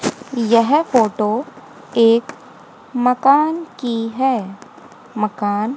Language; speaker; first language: Hindi; native; Hindi